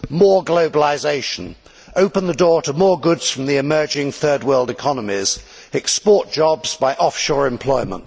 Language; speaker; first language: English; native; English